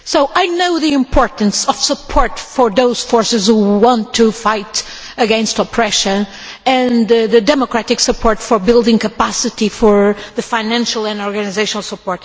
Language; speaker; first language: English; non-native, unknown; Portuguese